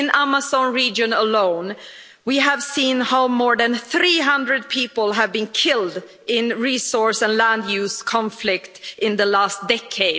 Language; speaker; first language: English; non-native, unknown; Swedish